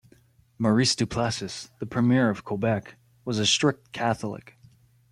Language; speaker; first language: English; native; English